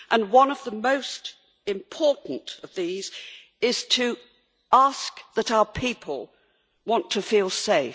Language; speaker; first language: English; native; English